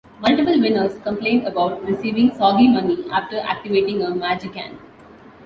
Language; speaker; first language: English; non-native, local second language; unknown